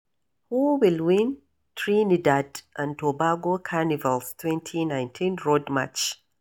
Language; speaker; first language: English; non-native, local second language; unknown